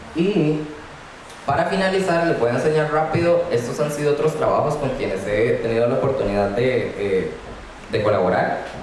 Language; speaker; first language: Spanish; native; Spanish